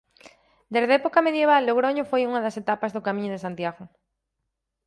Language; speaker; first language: Galician; native; Galician